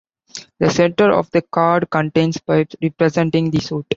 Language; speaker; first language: English; non-native, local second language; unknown